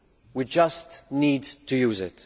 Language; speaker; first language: English; non-native, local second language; Maltese